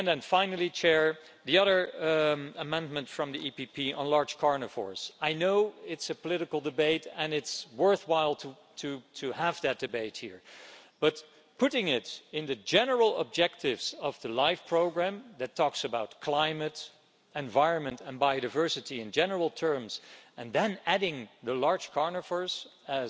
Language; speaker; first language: English; non-native, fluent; Dutch